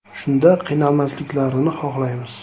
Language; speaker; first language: Uzbek; native; Uzbek